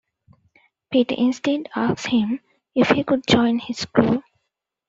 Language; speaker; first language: English; non-native, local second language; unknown